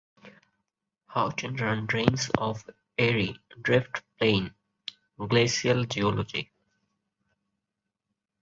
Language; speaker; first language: English; non-native, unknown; Bangla